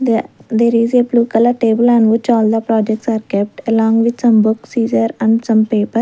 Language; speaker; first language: English; non-native, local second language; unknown